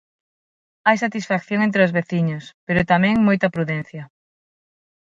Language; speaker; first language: Galician; non-native, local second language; Spanish